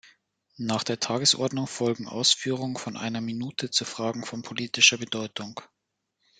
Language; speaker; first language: German; native; German